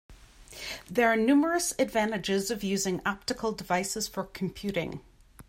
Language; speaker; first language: English; native; English